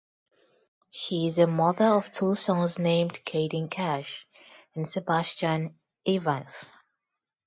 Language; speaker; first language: English; non-native, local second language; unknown